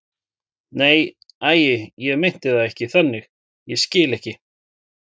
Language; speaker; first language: Icelandic; native; Icelandic